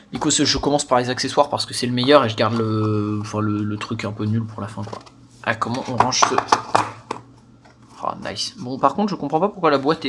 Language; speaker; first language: French; native; French